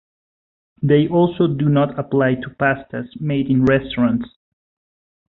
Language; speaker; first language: English; non-native, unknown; Spanish